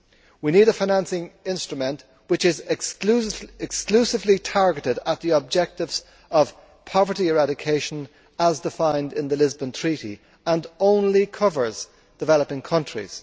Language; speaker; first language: English; native; English